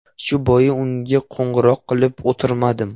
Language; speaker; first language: Uzbek; non-native, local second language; Russian